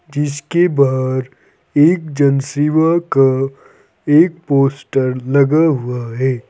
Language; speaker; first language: Hindi; native; Hindi